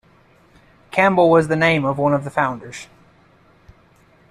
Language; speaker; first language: English; native; English